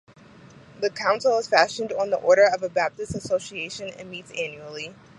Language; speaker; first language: English; native; English